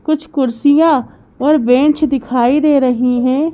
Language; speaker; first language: Hindi; native; Hindi